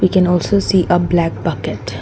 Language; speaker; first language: English; non-native, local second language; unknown